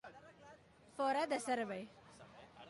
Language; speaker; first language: Catalan; non-native, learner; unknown